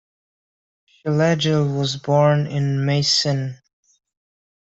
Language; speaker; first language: English; non-native, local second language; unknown